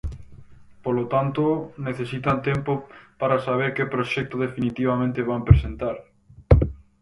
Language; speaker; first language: Galician; native; Galician